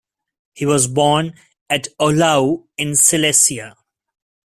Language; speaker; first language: English; non-native, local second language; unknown